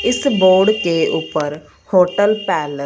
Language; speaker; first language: Hindi; non-native, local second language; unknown